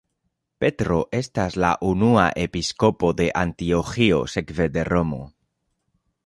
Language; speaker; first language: Esperanto; non-native, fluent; Spanish